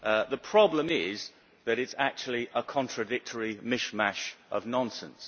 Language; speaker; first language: English; native; English